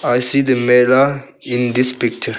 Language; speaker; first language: English; non-native, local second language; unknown